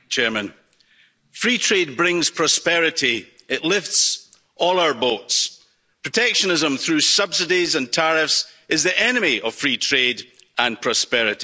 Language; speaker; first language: English; native; English